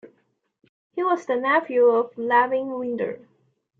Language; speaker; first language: English; non-native, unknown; Chinese